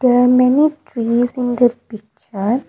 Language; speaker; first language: English; non-native, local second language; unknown